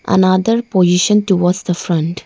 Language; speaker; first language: English; non-native, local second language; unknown